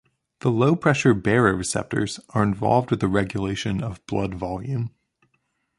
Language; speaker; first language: English; native; English